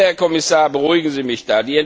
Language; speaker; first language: German; non-native, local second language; Luxembourgish